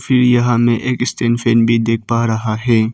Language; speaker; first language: Hindi; non-native, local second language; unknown